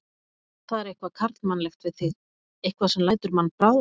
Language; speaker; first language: Icelandic; native; Icelandic